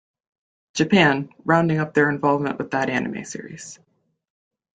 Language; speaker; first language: English; native; English